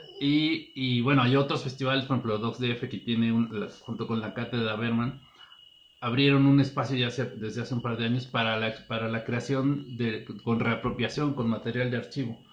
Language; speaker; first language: Spanish; native; Spanish